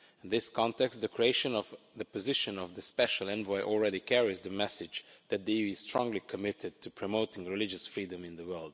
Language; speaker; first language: English; non-native, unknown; Romanian